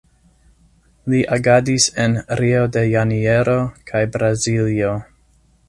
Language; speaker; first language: Esperanto; non-native, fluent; English